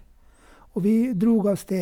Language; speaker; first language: Norwegian; native; Norwegian